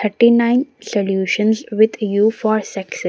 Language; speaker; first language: English; non-native, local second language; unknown